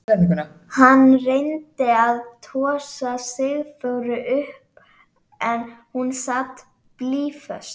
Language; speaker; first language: Icelandic; native; Icelandic